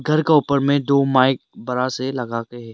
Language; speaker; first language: Hindi; non-native, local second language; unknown